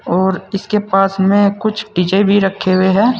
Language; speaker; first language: Hindi; native; Hindi